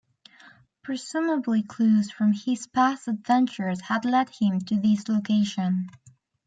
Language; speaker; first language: English; native; English